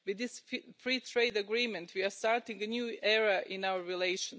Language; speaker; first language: English; non-native, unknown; Croatian